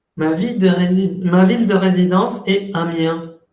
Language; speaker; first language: French; non-native, fluent; Spanish